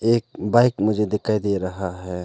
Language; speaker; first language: Hindi; non-native, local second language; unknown